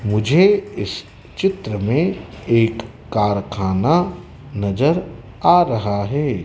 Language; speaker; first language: Hindi; native; Hindi